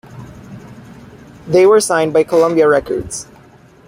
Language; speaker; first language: English; non-native, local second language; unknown